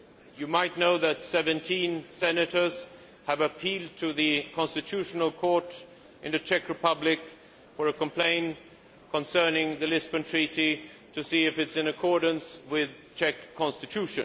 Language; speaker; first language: English; non-native, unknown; Swedish